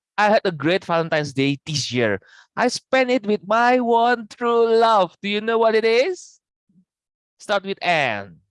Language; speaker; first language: English; non-native, fluent; Indonesian